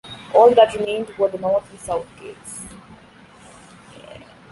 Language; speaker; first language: English; non-native, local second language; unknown